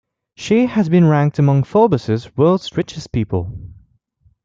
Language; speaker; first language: English; non-native, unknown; French